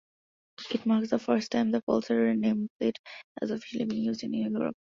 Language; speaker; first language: English; non-native, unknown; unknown